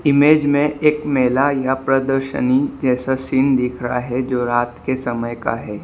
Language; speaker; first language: Hindi; non-native, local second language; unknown